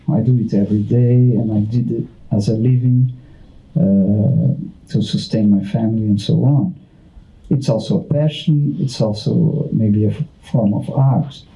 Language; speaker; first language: English; non-native, fluent; Portuguese